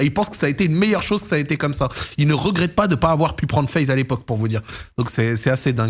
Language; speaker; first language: French; native; French